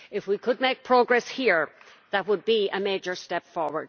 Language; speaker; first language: English; native; English